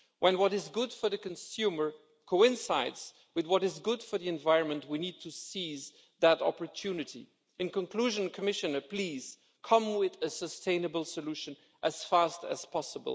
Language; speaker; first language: English; non-native, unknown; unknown